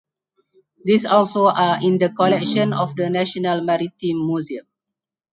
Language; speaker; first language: English; non-native, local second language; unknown